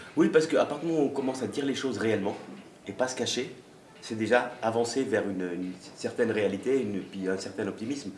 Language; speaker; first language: French; early bilingual, other home language; Arabic